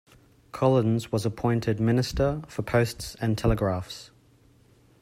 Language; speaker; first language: English; native; English